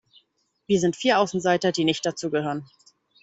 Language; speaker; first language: German; native; German